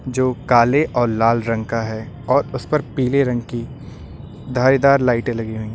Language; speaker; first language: Hindi; native; Hindi